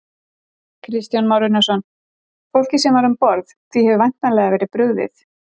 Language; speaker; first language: Icelandic; native; Icelandic